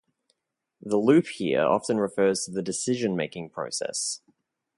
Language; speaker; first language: English; native; English